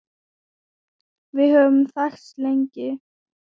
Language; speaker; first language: Icelandic; non-native, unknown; Thai